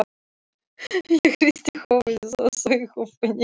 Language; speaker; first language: Icelandic; non-native, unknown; Russian